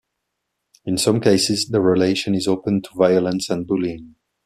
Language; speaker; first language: English; non-native, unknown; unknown